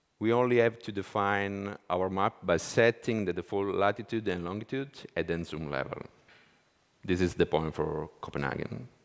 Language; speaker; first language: English; non-native, fluent; Italian